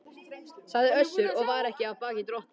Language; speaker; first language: Icelandic; native; Icelandic